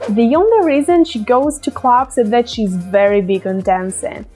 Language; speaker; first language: English; non-native, fluent; Russian